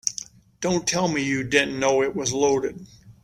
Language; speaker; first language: English; native; English